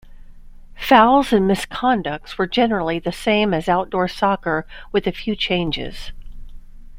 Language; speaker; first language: English; native; English